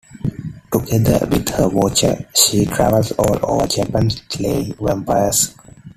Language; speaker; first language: English; non-native, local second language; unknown